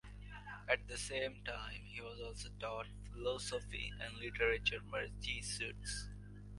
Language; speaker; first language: English; non-native, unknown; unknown